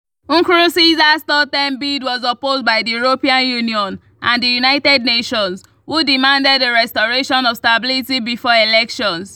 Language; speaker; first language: English; non-native, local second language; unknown